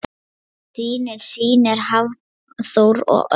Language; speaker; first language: Icelandic; non-native, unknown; Lithuanian